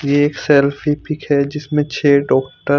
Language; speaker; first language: Hindi; non-native, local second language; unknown